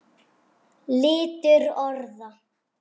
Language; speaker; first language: Icelandic; native; Icelandic